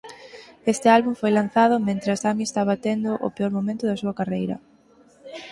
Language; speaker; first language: Galician; native; Galician